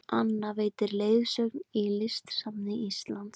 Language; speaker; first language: Icelandic; native; Icelandic